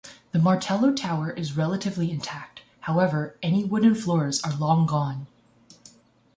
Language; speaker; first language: English; native; English